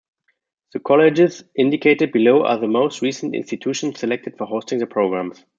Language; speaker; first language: English; non-native, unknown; German